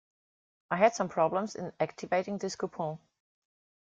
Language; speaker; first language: English; non-native, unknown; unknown